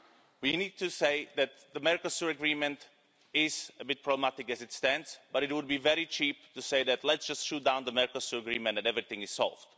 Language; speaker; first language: English; non-native, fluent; Slovak